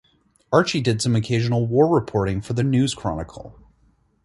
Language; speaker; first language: English; native; English